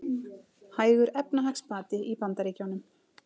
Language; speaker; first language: Icelandic; native; Icelandic